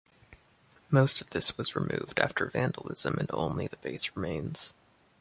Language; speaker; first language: English; native; English